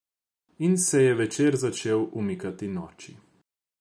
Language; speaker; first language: Slovenian; non-native, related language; Croatian